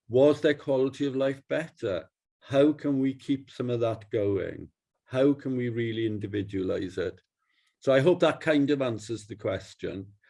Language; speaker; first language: English; native; English